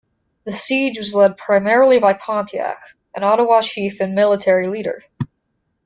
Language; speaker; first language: English; native; English